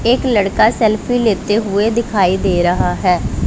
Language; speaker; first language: Hindi; non-native, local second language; Punjabi